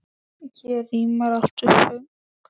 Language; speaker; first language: Icelandic; native; Icelandic